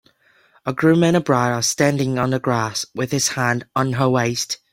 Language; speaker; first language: English; native; English